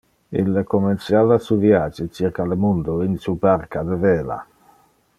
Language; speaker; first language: Interlingua; non-native, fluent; Dutch